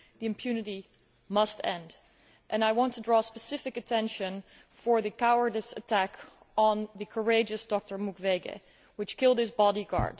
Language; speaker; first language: English; non-native, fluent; Dutch